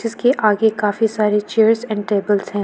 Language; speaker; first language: Hindi; early bilingual, other home language; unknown